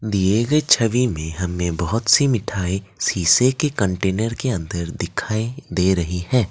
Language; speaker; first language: Hindi; non-native, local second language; Assamese